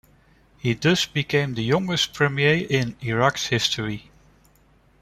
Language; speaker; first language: English; non-native, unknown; Dutch